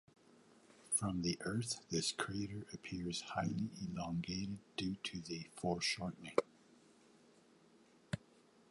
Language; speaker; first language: English; native; English